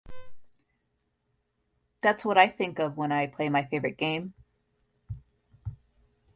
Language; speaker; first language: English; native; English